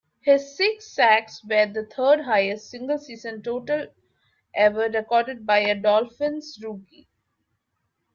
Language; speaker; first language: English; non-native, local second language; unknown